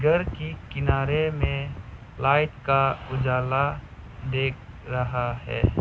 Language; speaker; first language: Hindi; non-native, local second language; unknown